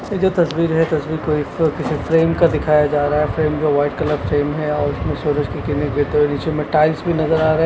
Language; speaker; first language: Hindi; non-native, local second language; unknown